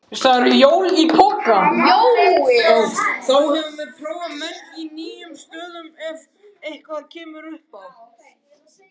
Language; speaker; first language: Icelandic; native; Icelandic